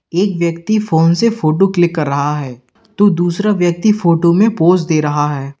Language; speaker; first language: Hindi; native; Hindi